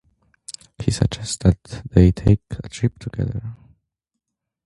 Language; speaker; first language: English; non-native, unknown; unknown